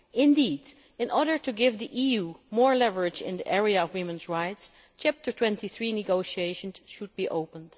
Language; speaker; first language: English; non-native, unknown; Dutch